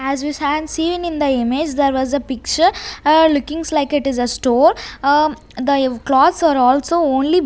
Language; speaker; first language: English; non-native, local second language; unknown